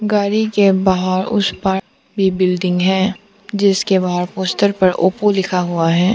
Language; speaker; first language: Hindi; non-native, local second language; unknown